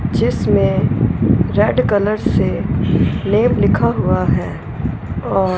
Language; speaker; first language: Hindi; non-native, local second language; Punjabi